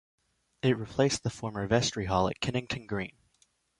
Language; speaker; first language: English; native; English